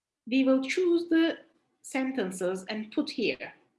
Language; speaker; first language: English; non-native, fluent; Turkish